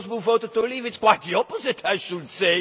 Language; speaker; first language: English; non-native, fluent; Dutch